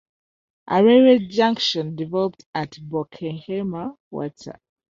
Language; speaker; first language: English; non-native, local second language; Ganda